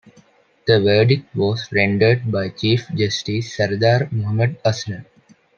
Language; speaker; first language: English; non-native, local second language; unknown